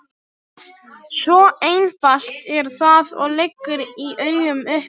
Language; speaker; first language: Icelandic; non-native, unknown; Polish